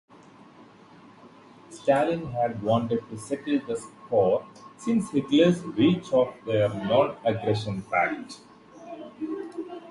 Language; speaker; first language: English; non-native, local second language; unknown